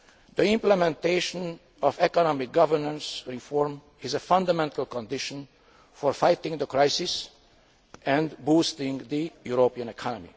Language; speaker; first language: English; non-native, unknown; Hungarian